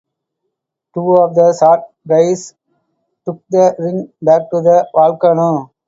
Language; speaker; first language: English; non-native, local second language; Tamil